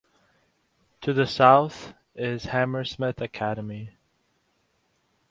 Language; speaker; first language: English; non-native, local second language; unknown